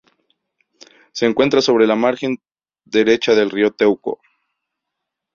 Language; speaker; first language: Spanish; native; Spanish